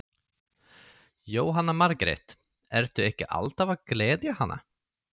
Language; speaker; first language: Icelandic; non-native, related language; Swedish